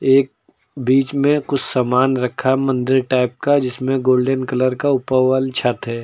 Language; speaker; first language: Hindi; native; Hindi